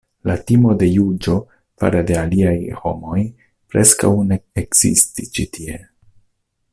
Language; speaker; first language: Esperanto; non-native, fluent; Italian